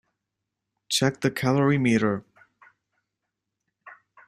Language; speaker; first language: English; native; English